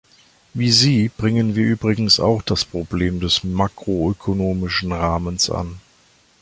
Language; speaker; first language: German; native; German